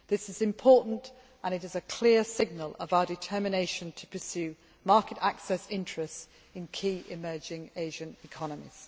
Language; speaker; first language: English; non-native, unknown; Greek